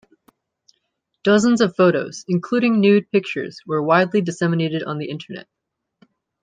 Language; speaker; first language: English; native; English